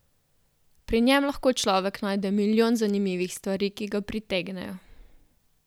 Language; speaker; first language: Slovenian; native; Slovenian